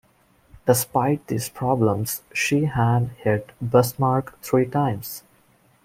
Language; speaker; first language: English; non-native, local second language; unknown